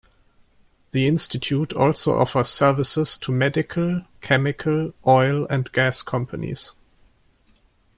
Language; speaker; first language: English; non-native, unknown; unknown